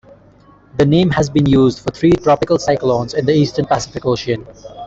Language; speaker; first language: English; non-native, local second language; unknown